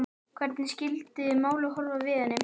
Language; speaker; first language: Icelandic; non-native, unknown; Japanese